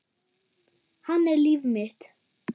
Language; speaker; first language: Icelandic; non-native, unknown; German